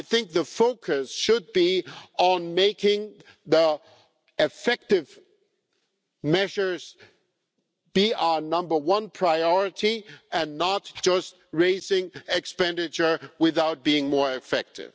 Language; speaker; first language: English; non-native, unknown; German